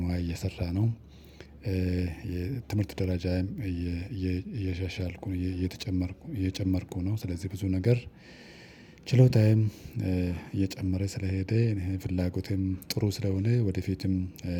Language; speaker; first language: Amharic; non-native, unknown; Oromo